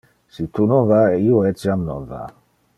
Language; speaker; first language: Interlingua; non-native, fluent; Dutch